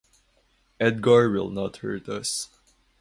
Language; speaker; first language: English; non-native, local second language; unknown